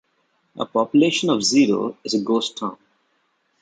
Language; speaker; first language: English; non-native, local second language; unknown